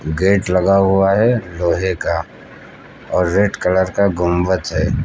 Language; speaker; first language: Hindi; native; Hindi